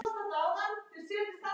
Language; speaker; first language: Icelandic; native; Icelandic